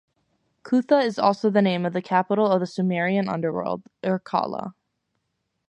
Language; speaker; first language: English; native; English